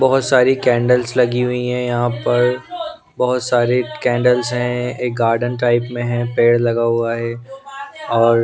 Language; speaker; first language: Hindi; non-native, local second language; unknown